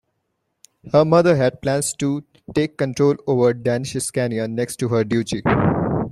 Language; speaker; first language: English; non-native, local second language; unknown